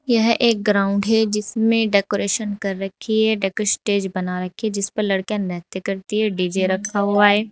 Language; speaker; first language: Hindi; native; Hindi